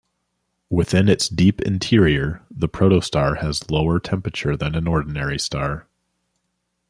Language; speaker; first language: English; native; English